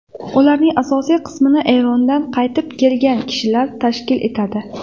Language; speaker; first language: Uzbek; native; Uzbek